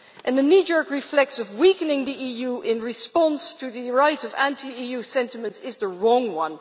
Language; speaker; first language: English; non-native, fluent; Dutch